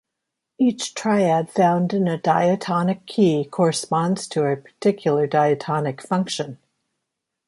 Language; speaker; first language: English; native; English